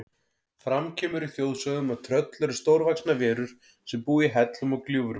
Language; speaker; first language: Icelandic; native; Icelandic